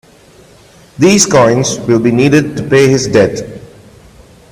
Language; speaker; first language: English; non-native, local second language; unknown